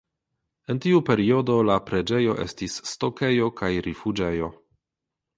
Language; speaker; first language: Esperanto; non-native, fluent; Polish